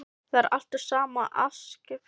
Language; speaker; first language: Icelandic; non-native, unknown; Filipino